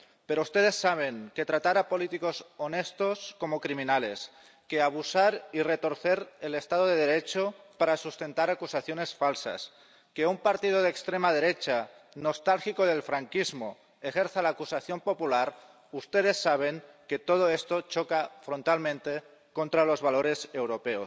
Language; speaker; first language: Spanish; non-native, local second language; Catalan